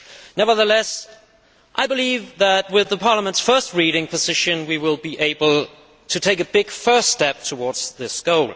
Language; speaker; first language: English; non-native, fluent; Danish